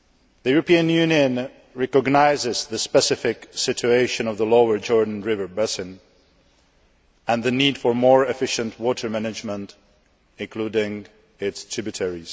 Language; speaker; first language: English; non-native, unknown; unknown